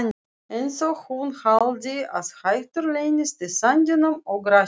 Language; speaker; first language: Icelandic; non-native, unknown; Russian